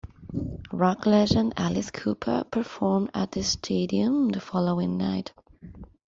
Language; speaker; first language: English; non-native, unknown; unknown